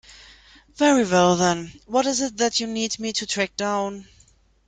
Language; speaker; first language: English; non-native, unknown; German